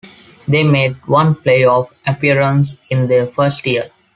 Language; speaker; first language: English; non-native, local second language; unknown